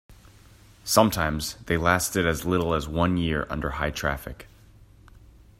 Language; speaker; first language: English; native; English